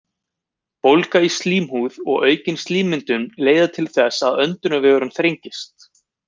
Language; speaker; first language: Icelandic; native; Icelandic